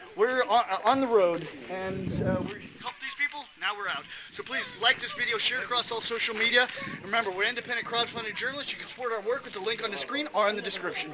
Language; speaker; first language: English; native; English